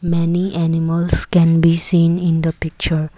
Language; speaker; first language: English; non-native, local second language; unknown